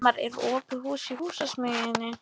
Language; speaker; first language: Icelandic; non-native, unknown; Polish